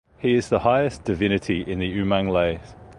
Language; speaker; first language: English; native; English